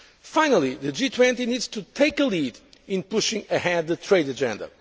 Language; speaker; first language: English; non-native, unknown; Portuguese